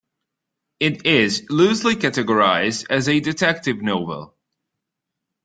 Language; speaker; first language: English; non-native, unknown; Italian